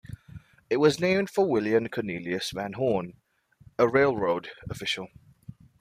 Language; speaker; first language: English; native; English